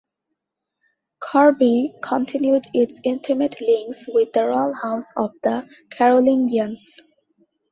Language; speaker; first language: English; non-native, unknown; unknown